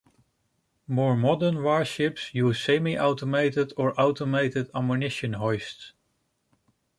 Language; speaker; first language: English; non-native, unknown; Dutch